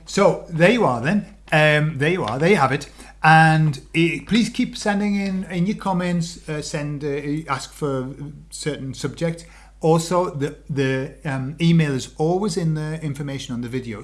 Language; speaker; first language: English; native; English